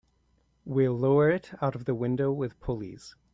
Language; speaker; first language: English; native; English